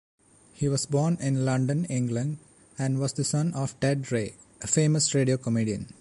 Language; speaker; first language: English; non-native, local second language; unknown